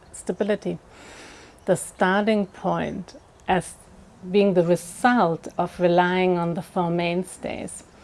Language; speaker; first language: English; non-native, fluent; German